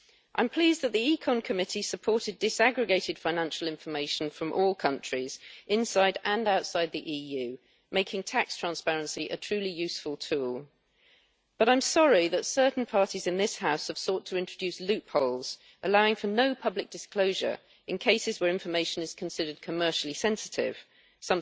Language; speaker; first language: English; native; English